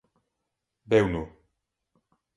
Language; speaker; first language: Galician; non-native, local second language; Spanish